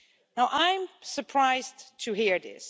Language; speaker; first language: English; non-native, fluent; Dutch